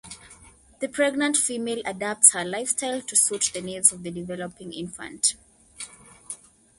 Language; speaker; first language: English; non-native, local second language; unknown